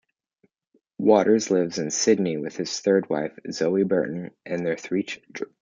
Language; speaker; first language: English; native; English